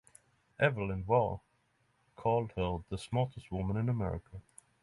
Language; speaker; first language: English; non-native, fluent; Norwegian